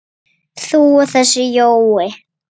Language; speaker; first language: Icelandic; native; Icelandic